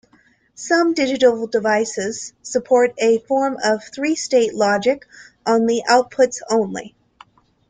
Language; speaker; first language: English; native; English